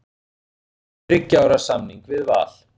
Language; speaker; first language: Icelandic; native; Icelandic